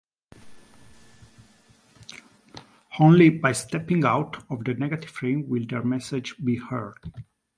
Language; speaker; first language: English; non-native, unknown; Italian